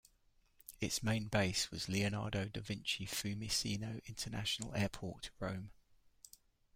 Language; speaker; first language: English; native; English